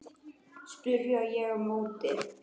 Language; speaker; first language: Icelandic; native; Icelandic